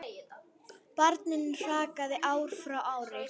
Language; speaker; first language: Icelandic; native; Icelandic